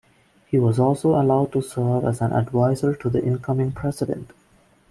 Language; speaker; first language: English; non-native, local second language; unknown